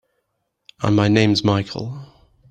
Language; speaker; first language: English; native; English